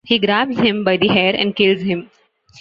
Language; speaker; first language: English; non-native, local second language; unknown